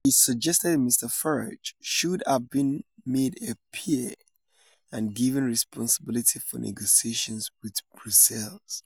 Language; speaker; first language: English; non-native, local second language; Yoruba